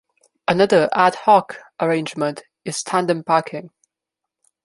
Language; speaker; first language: English; non-native, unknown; Slovenian